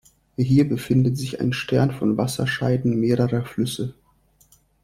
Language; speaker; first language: German; non-native, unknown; Russian